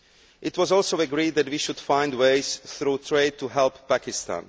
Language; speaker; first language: English; non-native, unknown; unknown